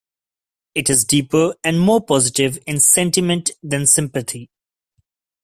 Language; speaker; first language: English; non-native, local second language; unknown